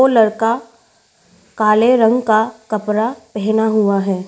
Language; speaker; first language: Hindi; non-native, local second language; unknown